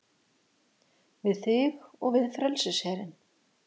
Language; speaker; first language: Icelandic; native; Icelandic